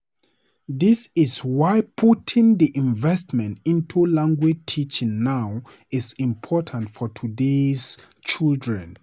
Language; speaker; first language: English; non-native, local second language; Hausa